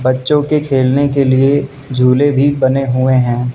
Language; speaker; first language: Hindi; native; Hindi